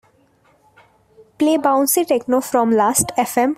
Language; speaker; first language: English; non-native, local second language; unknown